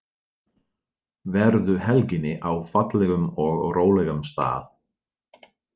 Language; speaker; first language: Icelandic; non-native, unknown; Dutch